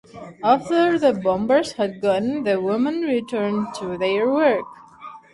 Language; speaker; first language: English; non-native, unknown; Turkmen